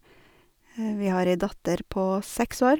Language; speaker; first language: Norwegian; native; Norwegian